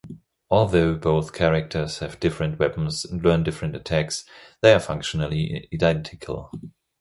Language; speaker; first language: English; non-native, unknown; German